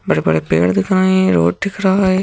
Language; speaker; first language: Hindi; native; Hindi